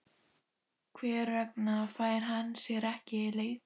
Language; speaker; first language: Icelandic; native; Icelandic